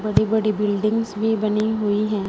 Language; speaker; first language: Hindi; non-native, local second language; Punjabi